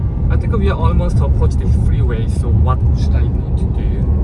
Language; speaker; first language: English; non-native, fluent; Korean